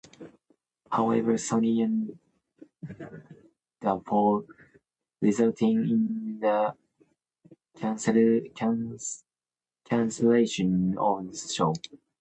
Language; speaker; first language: English; non-native, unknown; Japanese